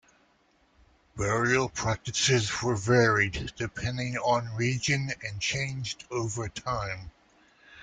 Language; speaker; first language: English; native; English